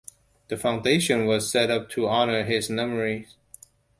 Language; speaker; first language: English; non-native, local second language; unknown